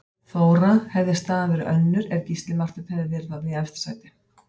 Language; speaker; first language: Icelandic; native; Icelandic